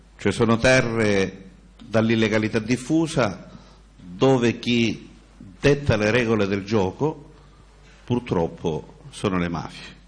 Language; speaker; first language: Italian; native; Italian